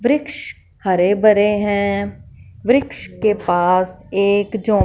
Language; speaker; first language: Hindi; non-native, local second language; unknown